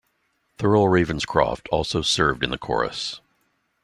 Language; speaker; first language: English; native; English